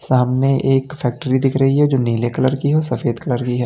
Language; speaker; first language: Hindi; native; Hindi